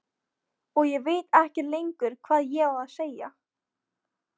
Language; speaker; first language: Icelandic; non-native, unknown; Polish